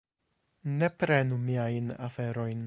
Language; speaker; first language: Esperanto; non-native, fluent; English